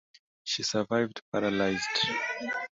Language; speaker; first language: English; non-native, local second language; Swahili